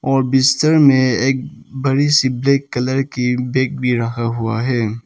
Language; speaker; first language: Hindi; early bilingual, other home language; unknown